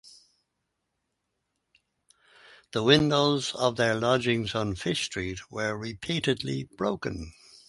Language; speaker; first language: English; native; English